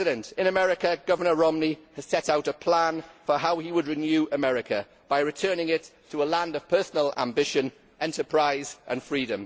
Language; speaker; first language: English; native; English